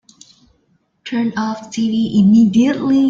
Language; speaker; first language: English; non-native, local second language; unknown